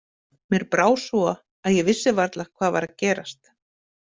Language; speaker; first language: Icelandic; native; Icelandic